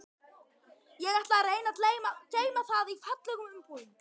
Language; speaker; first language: Icelandic; native; Icelandic